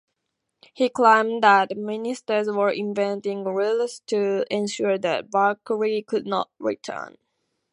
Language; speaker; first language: English; native; English